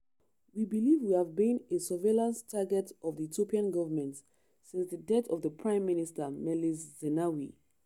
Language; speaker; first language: English; non-native, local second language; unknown